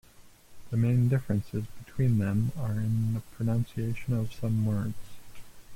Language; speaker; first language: English; native; English